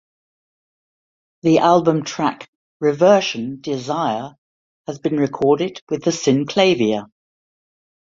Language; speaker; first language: English; native; English